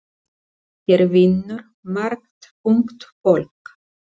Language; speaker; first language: Icelandic; non-native, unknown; Spanish